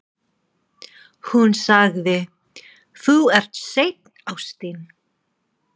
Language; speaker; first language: Icelandic; non-native, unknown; English